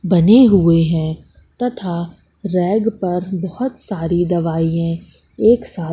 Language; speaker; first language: Hindi; native; Hindi